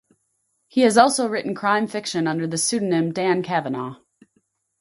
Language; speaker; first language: English; native; English